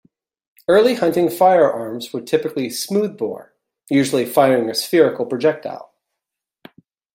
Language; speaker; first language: English; native; English